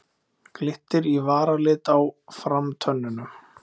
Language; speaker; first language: Icelandic; native; Icelandic